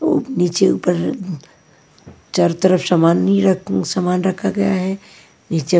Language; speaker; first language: Hindi; non-native, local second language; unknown